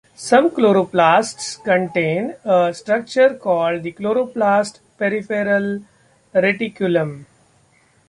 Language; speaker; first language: English; non-native, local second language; Marathi